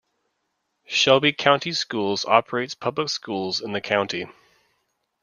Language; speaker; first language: English; native; English